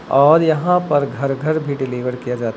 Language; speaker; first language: Hindi; native; Hindi